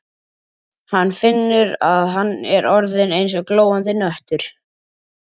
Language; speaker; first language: Icelandic; native; Icelandic